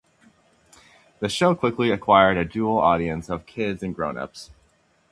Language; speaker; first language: English; native; English